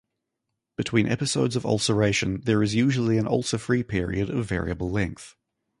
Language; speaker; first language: English; native; English